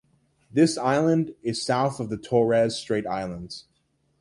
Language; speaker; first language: English; non-native, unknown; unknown